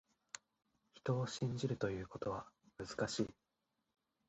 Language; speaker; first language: Japanese; native; Japanese